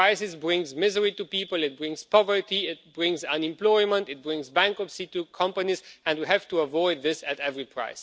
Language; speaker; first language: English; non-native, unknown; Romanian